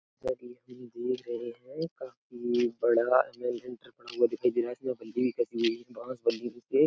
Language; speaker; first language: Hindi; native; Hindi